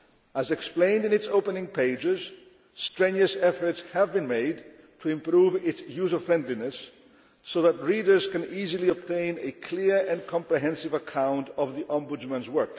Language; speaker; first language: English; non-native, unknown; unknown